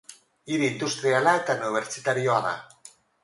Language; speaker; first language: Basque; non-native, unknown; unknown